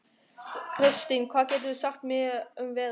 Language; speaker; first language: Icelandic; non-native, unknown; German